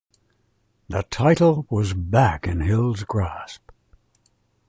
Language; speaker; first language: English; native; English